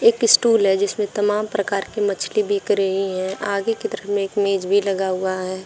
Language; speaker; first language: Hindi; native; Hindi